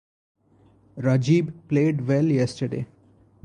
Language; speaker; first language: English; non-native, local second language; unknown